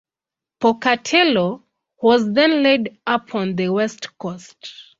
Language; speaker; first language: English; non-native, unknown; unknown